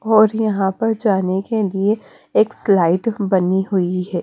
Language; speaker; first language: Hindi; non-native, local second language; Punjabi